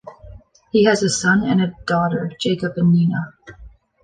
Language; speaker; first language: English; native; English